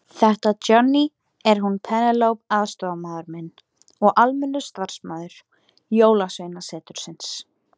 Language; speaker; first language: Icelandic; native; Icelandic